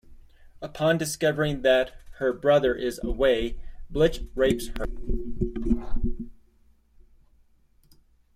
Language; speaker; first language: English; native; English